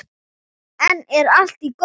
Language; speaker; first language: Icelandic; non-native, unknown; Thai